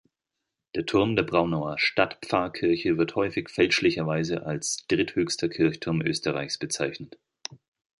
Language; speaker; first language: German; native; German